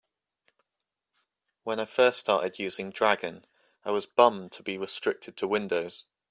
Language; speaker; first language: English; native; English